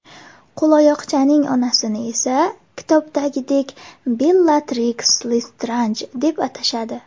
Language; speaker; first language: Uzbek; native; Uzbek